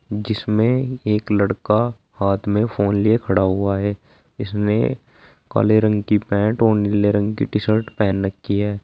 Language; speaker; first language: Hindi; native; Hindi